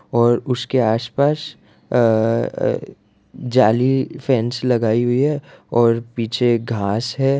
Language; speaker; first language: Hindi; non-native, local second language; Gujarati